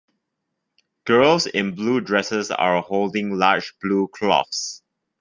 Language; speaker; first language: English; non-native, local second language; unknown